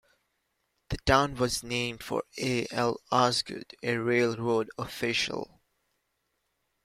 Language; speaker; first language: English; native; English